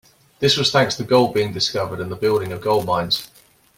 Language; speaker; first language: English; native; English